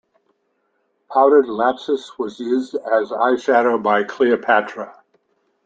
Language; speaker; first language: English; native; English